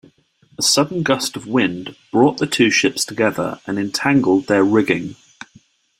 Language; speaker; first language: English; native; English